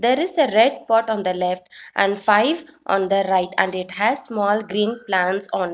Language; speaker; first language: English; non-native, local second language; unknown